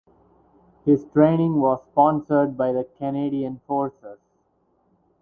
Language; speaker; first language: English; non-native, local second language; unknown